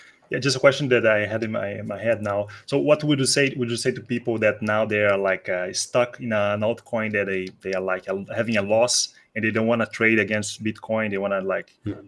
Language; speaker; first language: English; non-native, fluent; Portuguese